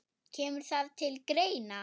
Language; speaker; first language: Icelandic; non-native, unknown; German